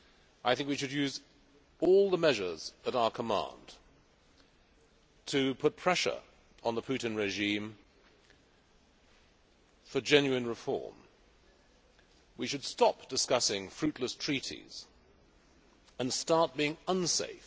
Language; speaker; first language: English; native; English